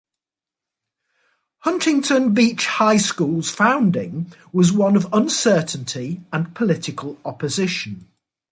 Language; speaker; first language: English; native; English